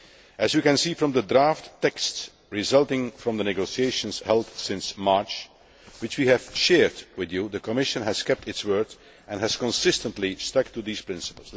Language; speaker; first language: English; non-native, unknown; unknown